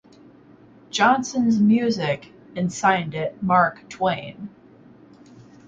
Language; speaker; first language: English; native; English